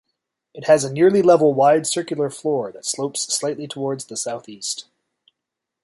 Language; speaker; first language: English; native; English